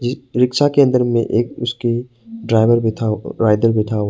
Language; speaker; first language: Hindi; non-native, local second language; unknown